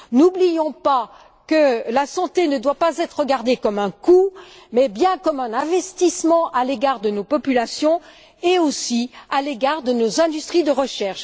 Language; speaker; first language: French; native; French